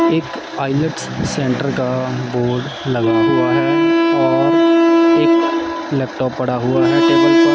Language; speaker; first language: Hindi; non-native, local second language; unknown